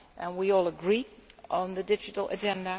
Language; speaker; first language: English; non-native, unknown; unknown